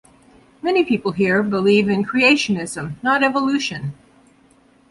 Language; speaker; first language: English; native; English